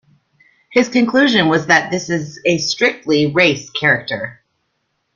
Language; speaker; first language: English; native; English